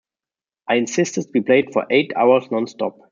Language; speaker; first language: English; non-native, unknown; German